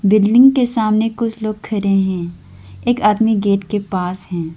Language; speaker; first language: Hindi; non-native, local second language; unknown